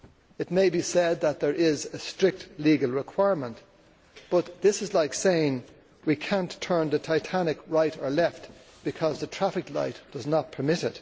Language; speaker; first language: English; native; English